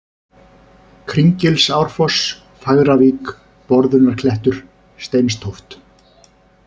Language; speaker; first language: Icelandic; native; Icelandic